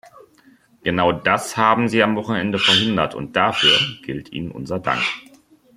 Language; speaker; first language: German; native; German